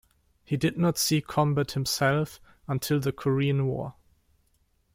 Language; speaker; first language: English; non-native, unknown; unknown